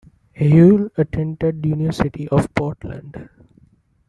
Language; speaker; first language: English; non-native, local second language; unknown